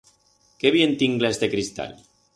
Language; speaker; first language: Aragonese; non-native, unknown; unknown